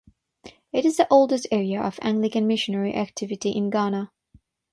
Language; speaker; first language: English; non-native, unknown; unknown